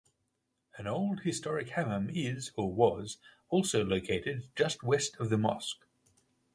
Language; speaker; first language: English; native; English